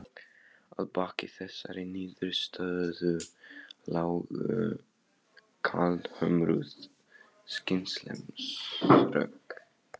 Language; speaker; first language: Icelandic; non-native, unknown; Polish